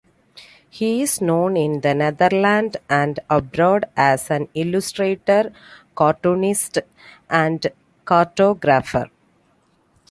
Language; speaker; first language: English; non-native, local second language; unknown